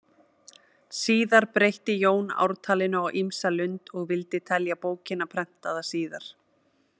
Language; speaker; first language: Icelandic; native; Icelandic